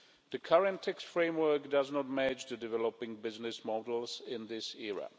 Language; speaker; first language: English; non-native, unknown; Czech